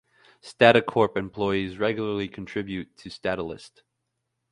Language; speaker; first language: English; native; English